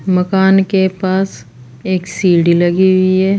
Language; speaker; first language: Hindi; native; Hindi